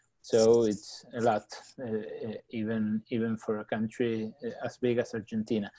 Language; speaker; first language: English; non-native, fluent; Spanish